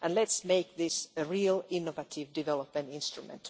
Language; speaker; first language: English; non-native, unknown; Finnish